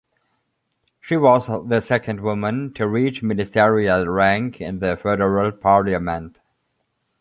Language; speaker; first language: English; non-native, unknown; German